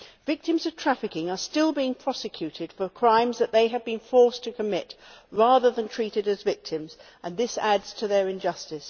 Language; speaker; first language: English; native; English